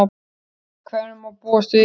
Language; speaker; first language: Icelandic; native; Icelandic